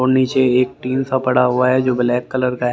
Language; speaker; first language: Hindi; native; Hindi